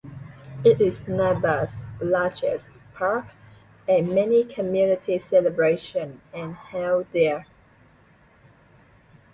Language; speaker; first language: English; non-native, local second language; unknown